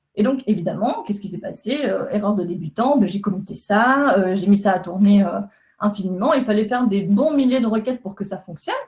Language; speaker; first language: French; non-native, fluent; Spanish